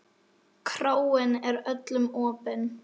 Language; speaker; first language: Icelandic; native; Icelandic